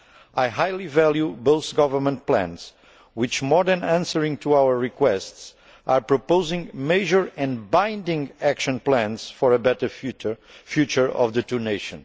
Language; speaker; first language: English; non-native, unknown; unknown